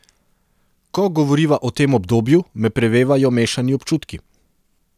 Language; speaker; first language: Slovenian; non-native, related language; Serbian